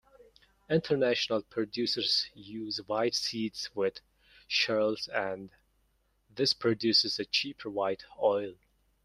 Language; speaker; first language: English; non-native, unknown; Mongolian